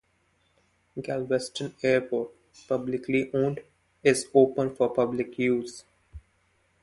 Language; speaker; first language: English; non-native, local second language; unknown